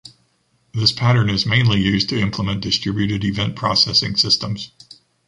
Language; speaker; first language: English; native; English